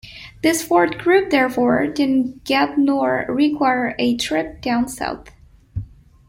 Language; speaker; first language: English; non-native, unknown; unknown